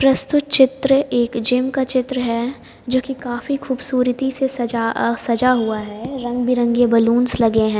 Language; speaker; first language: Hindi; native; Hindi